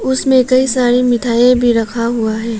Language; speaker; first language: Hindi; non-native, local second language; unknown